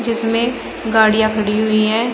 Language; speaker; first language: Hindi; native; Hindi